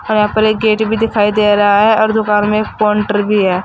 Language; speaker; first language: Hindi; native; Hindi